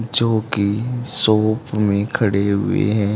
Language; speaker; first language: Hindi; native; Hindi